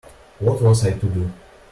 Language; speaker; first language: English; non-native, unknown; Russian